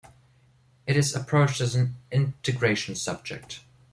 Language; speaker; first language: English; non-native, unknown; German